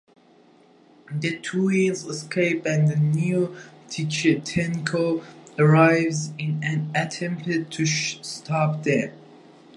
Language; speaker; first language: English; native; English